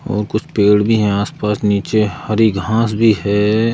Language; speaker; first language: Hindi; native; Hindi